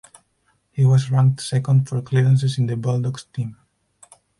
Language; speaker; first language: English; non-native, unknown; Spanish